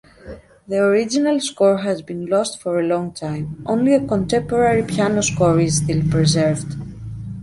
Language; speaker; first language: English; native; English